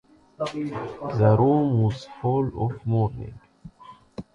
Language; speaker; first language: English; non-native, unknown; Arabic